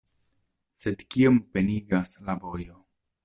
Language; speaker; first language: Esperanto; non-native, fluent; Italian